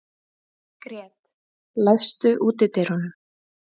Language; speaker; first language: Icelandic; native; Icelandic